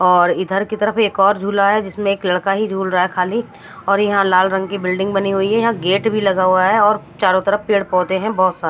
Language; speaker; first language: Hindi; non-native, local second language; Punjabi